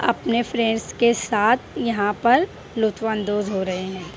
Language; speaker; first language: Hindi; non-native, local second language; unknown